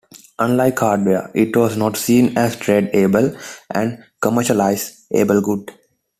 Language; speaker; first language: English; non-native, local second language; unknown